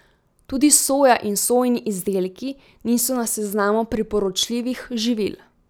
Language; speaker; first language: Slovenian; native; Slovenian